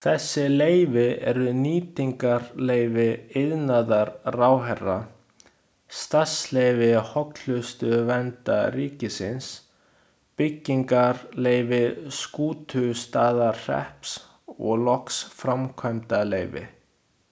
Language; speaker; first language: Icelandic; non-native, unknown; Chinese